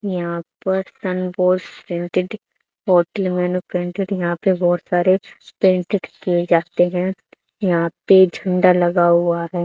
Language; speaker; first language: Hindi; native; Hindi